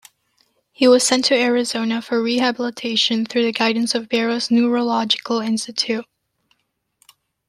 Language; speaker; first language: English; native; English